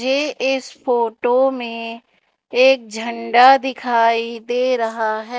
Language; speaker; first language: Hindi; native; Hindi